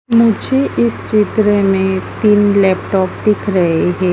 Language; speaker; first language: Hindi; native; Hindi